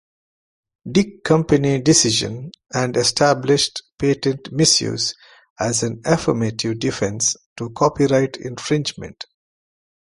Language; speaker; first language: English; non-native, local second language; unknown